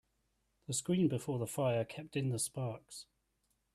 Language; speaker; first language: English; native; English